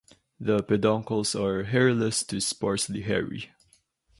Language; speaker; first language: English; non-native, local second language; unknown